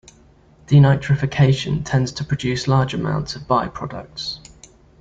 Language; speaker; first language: English; native; English